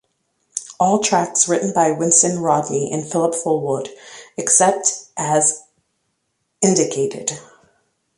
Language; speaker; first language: English; native; English